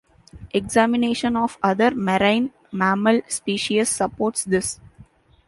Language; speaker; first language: English; non-native, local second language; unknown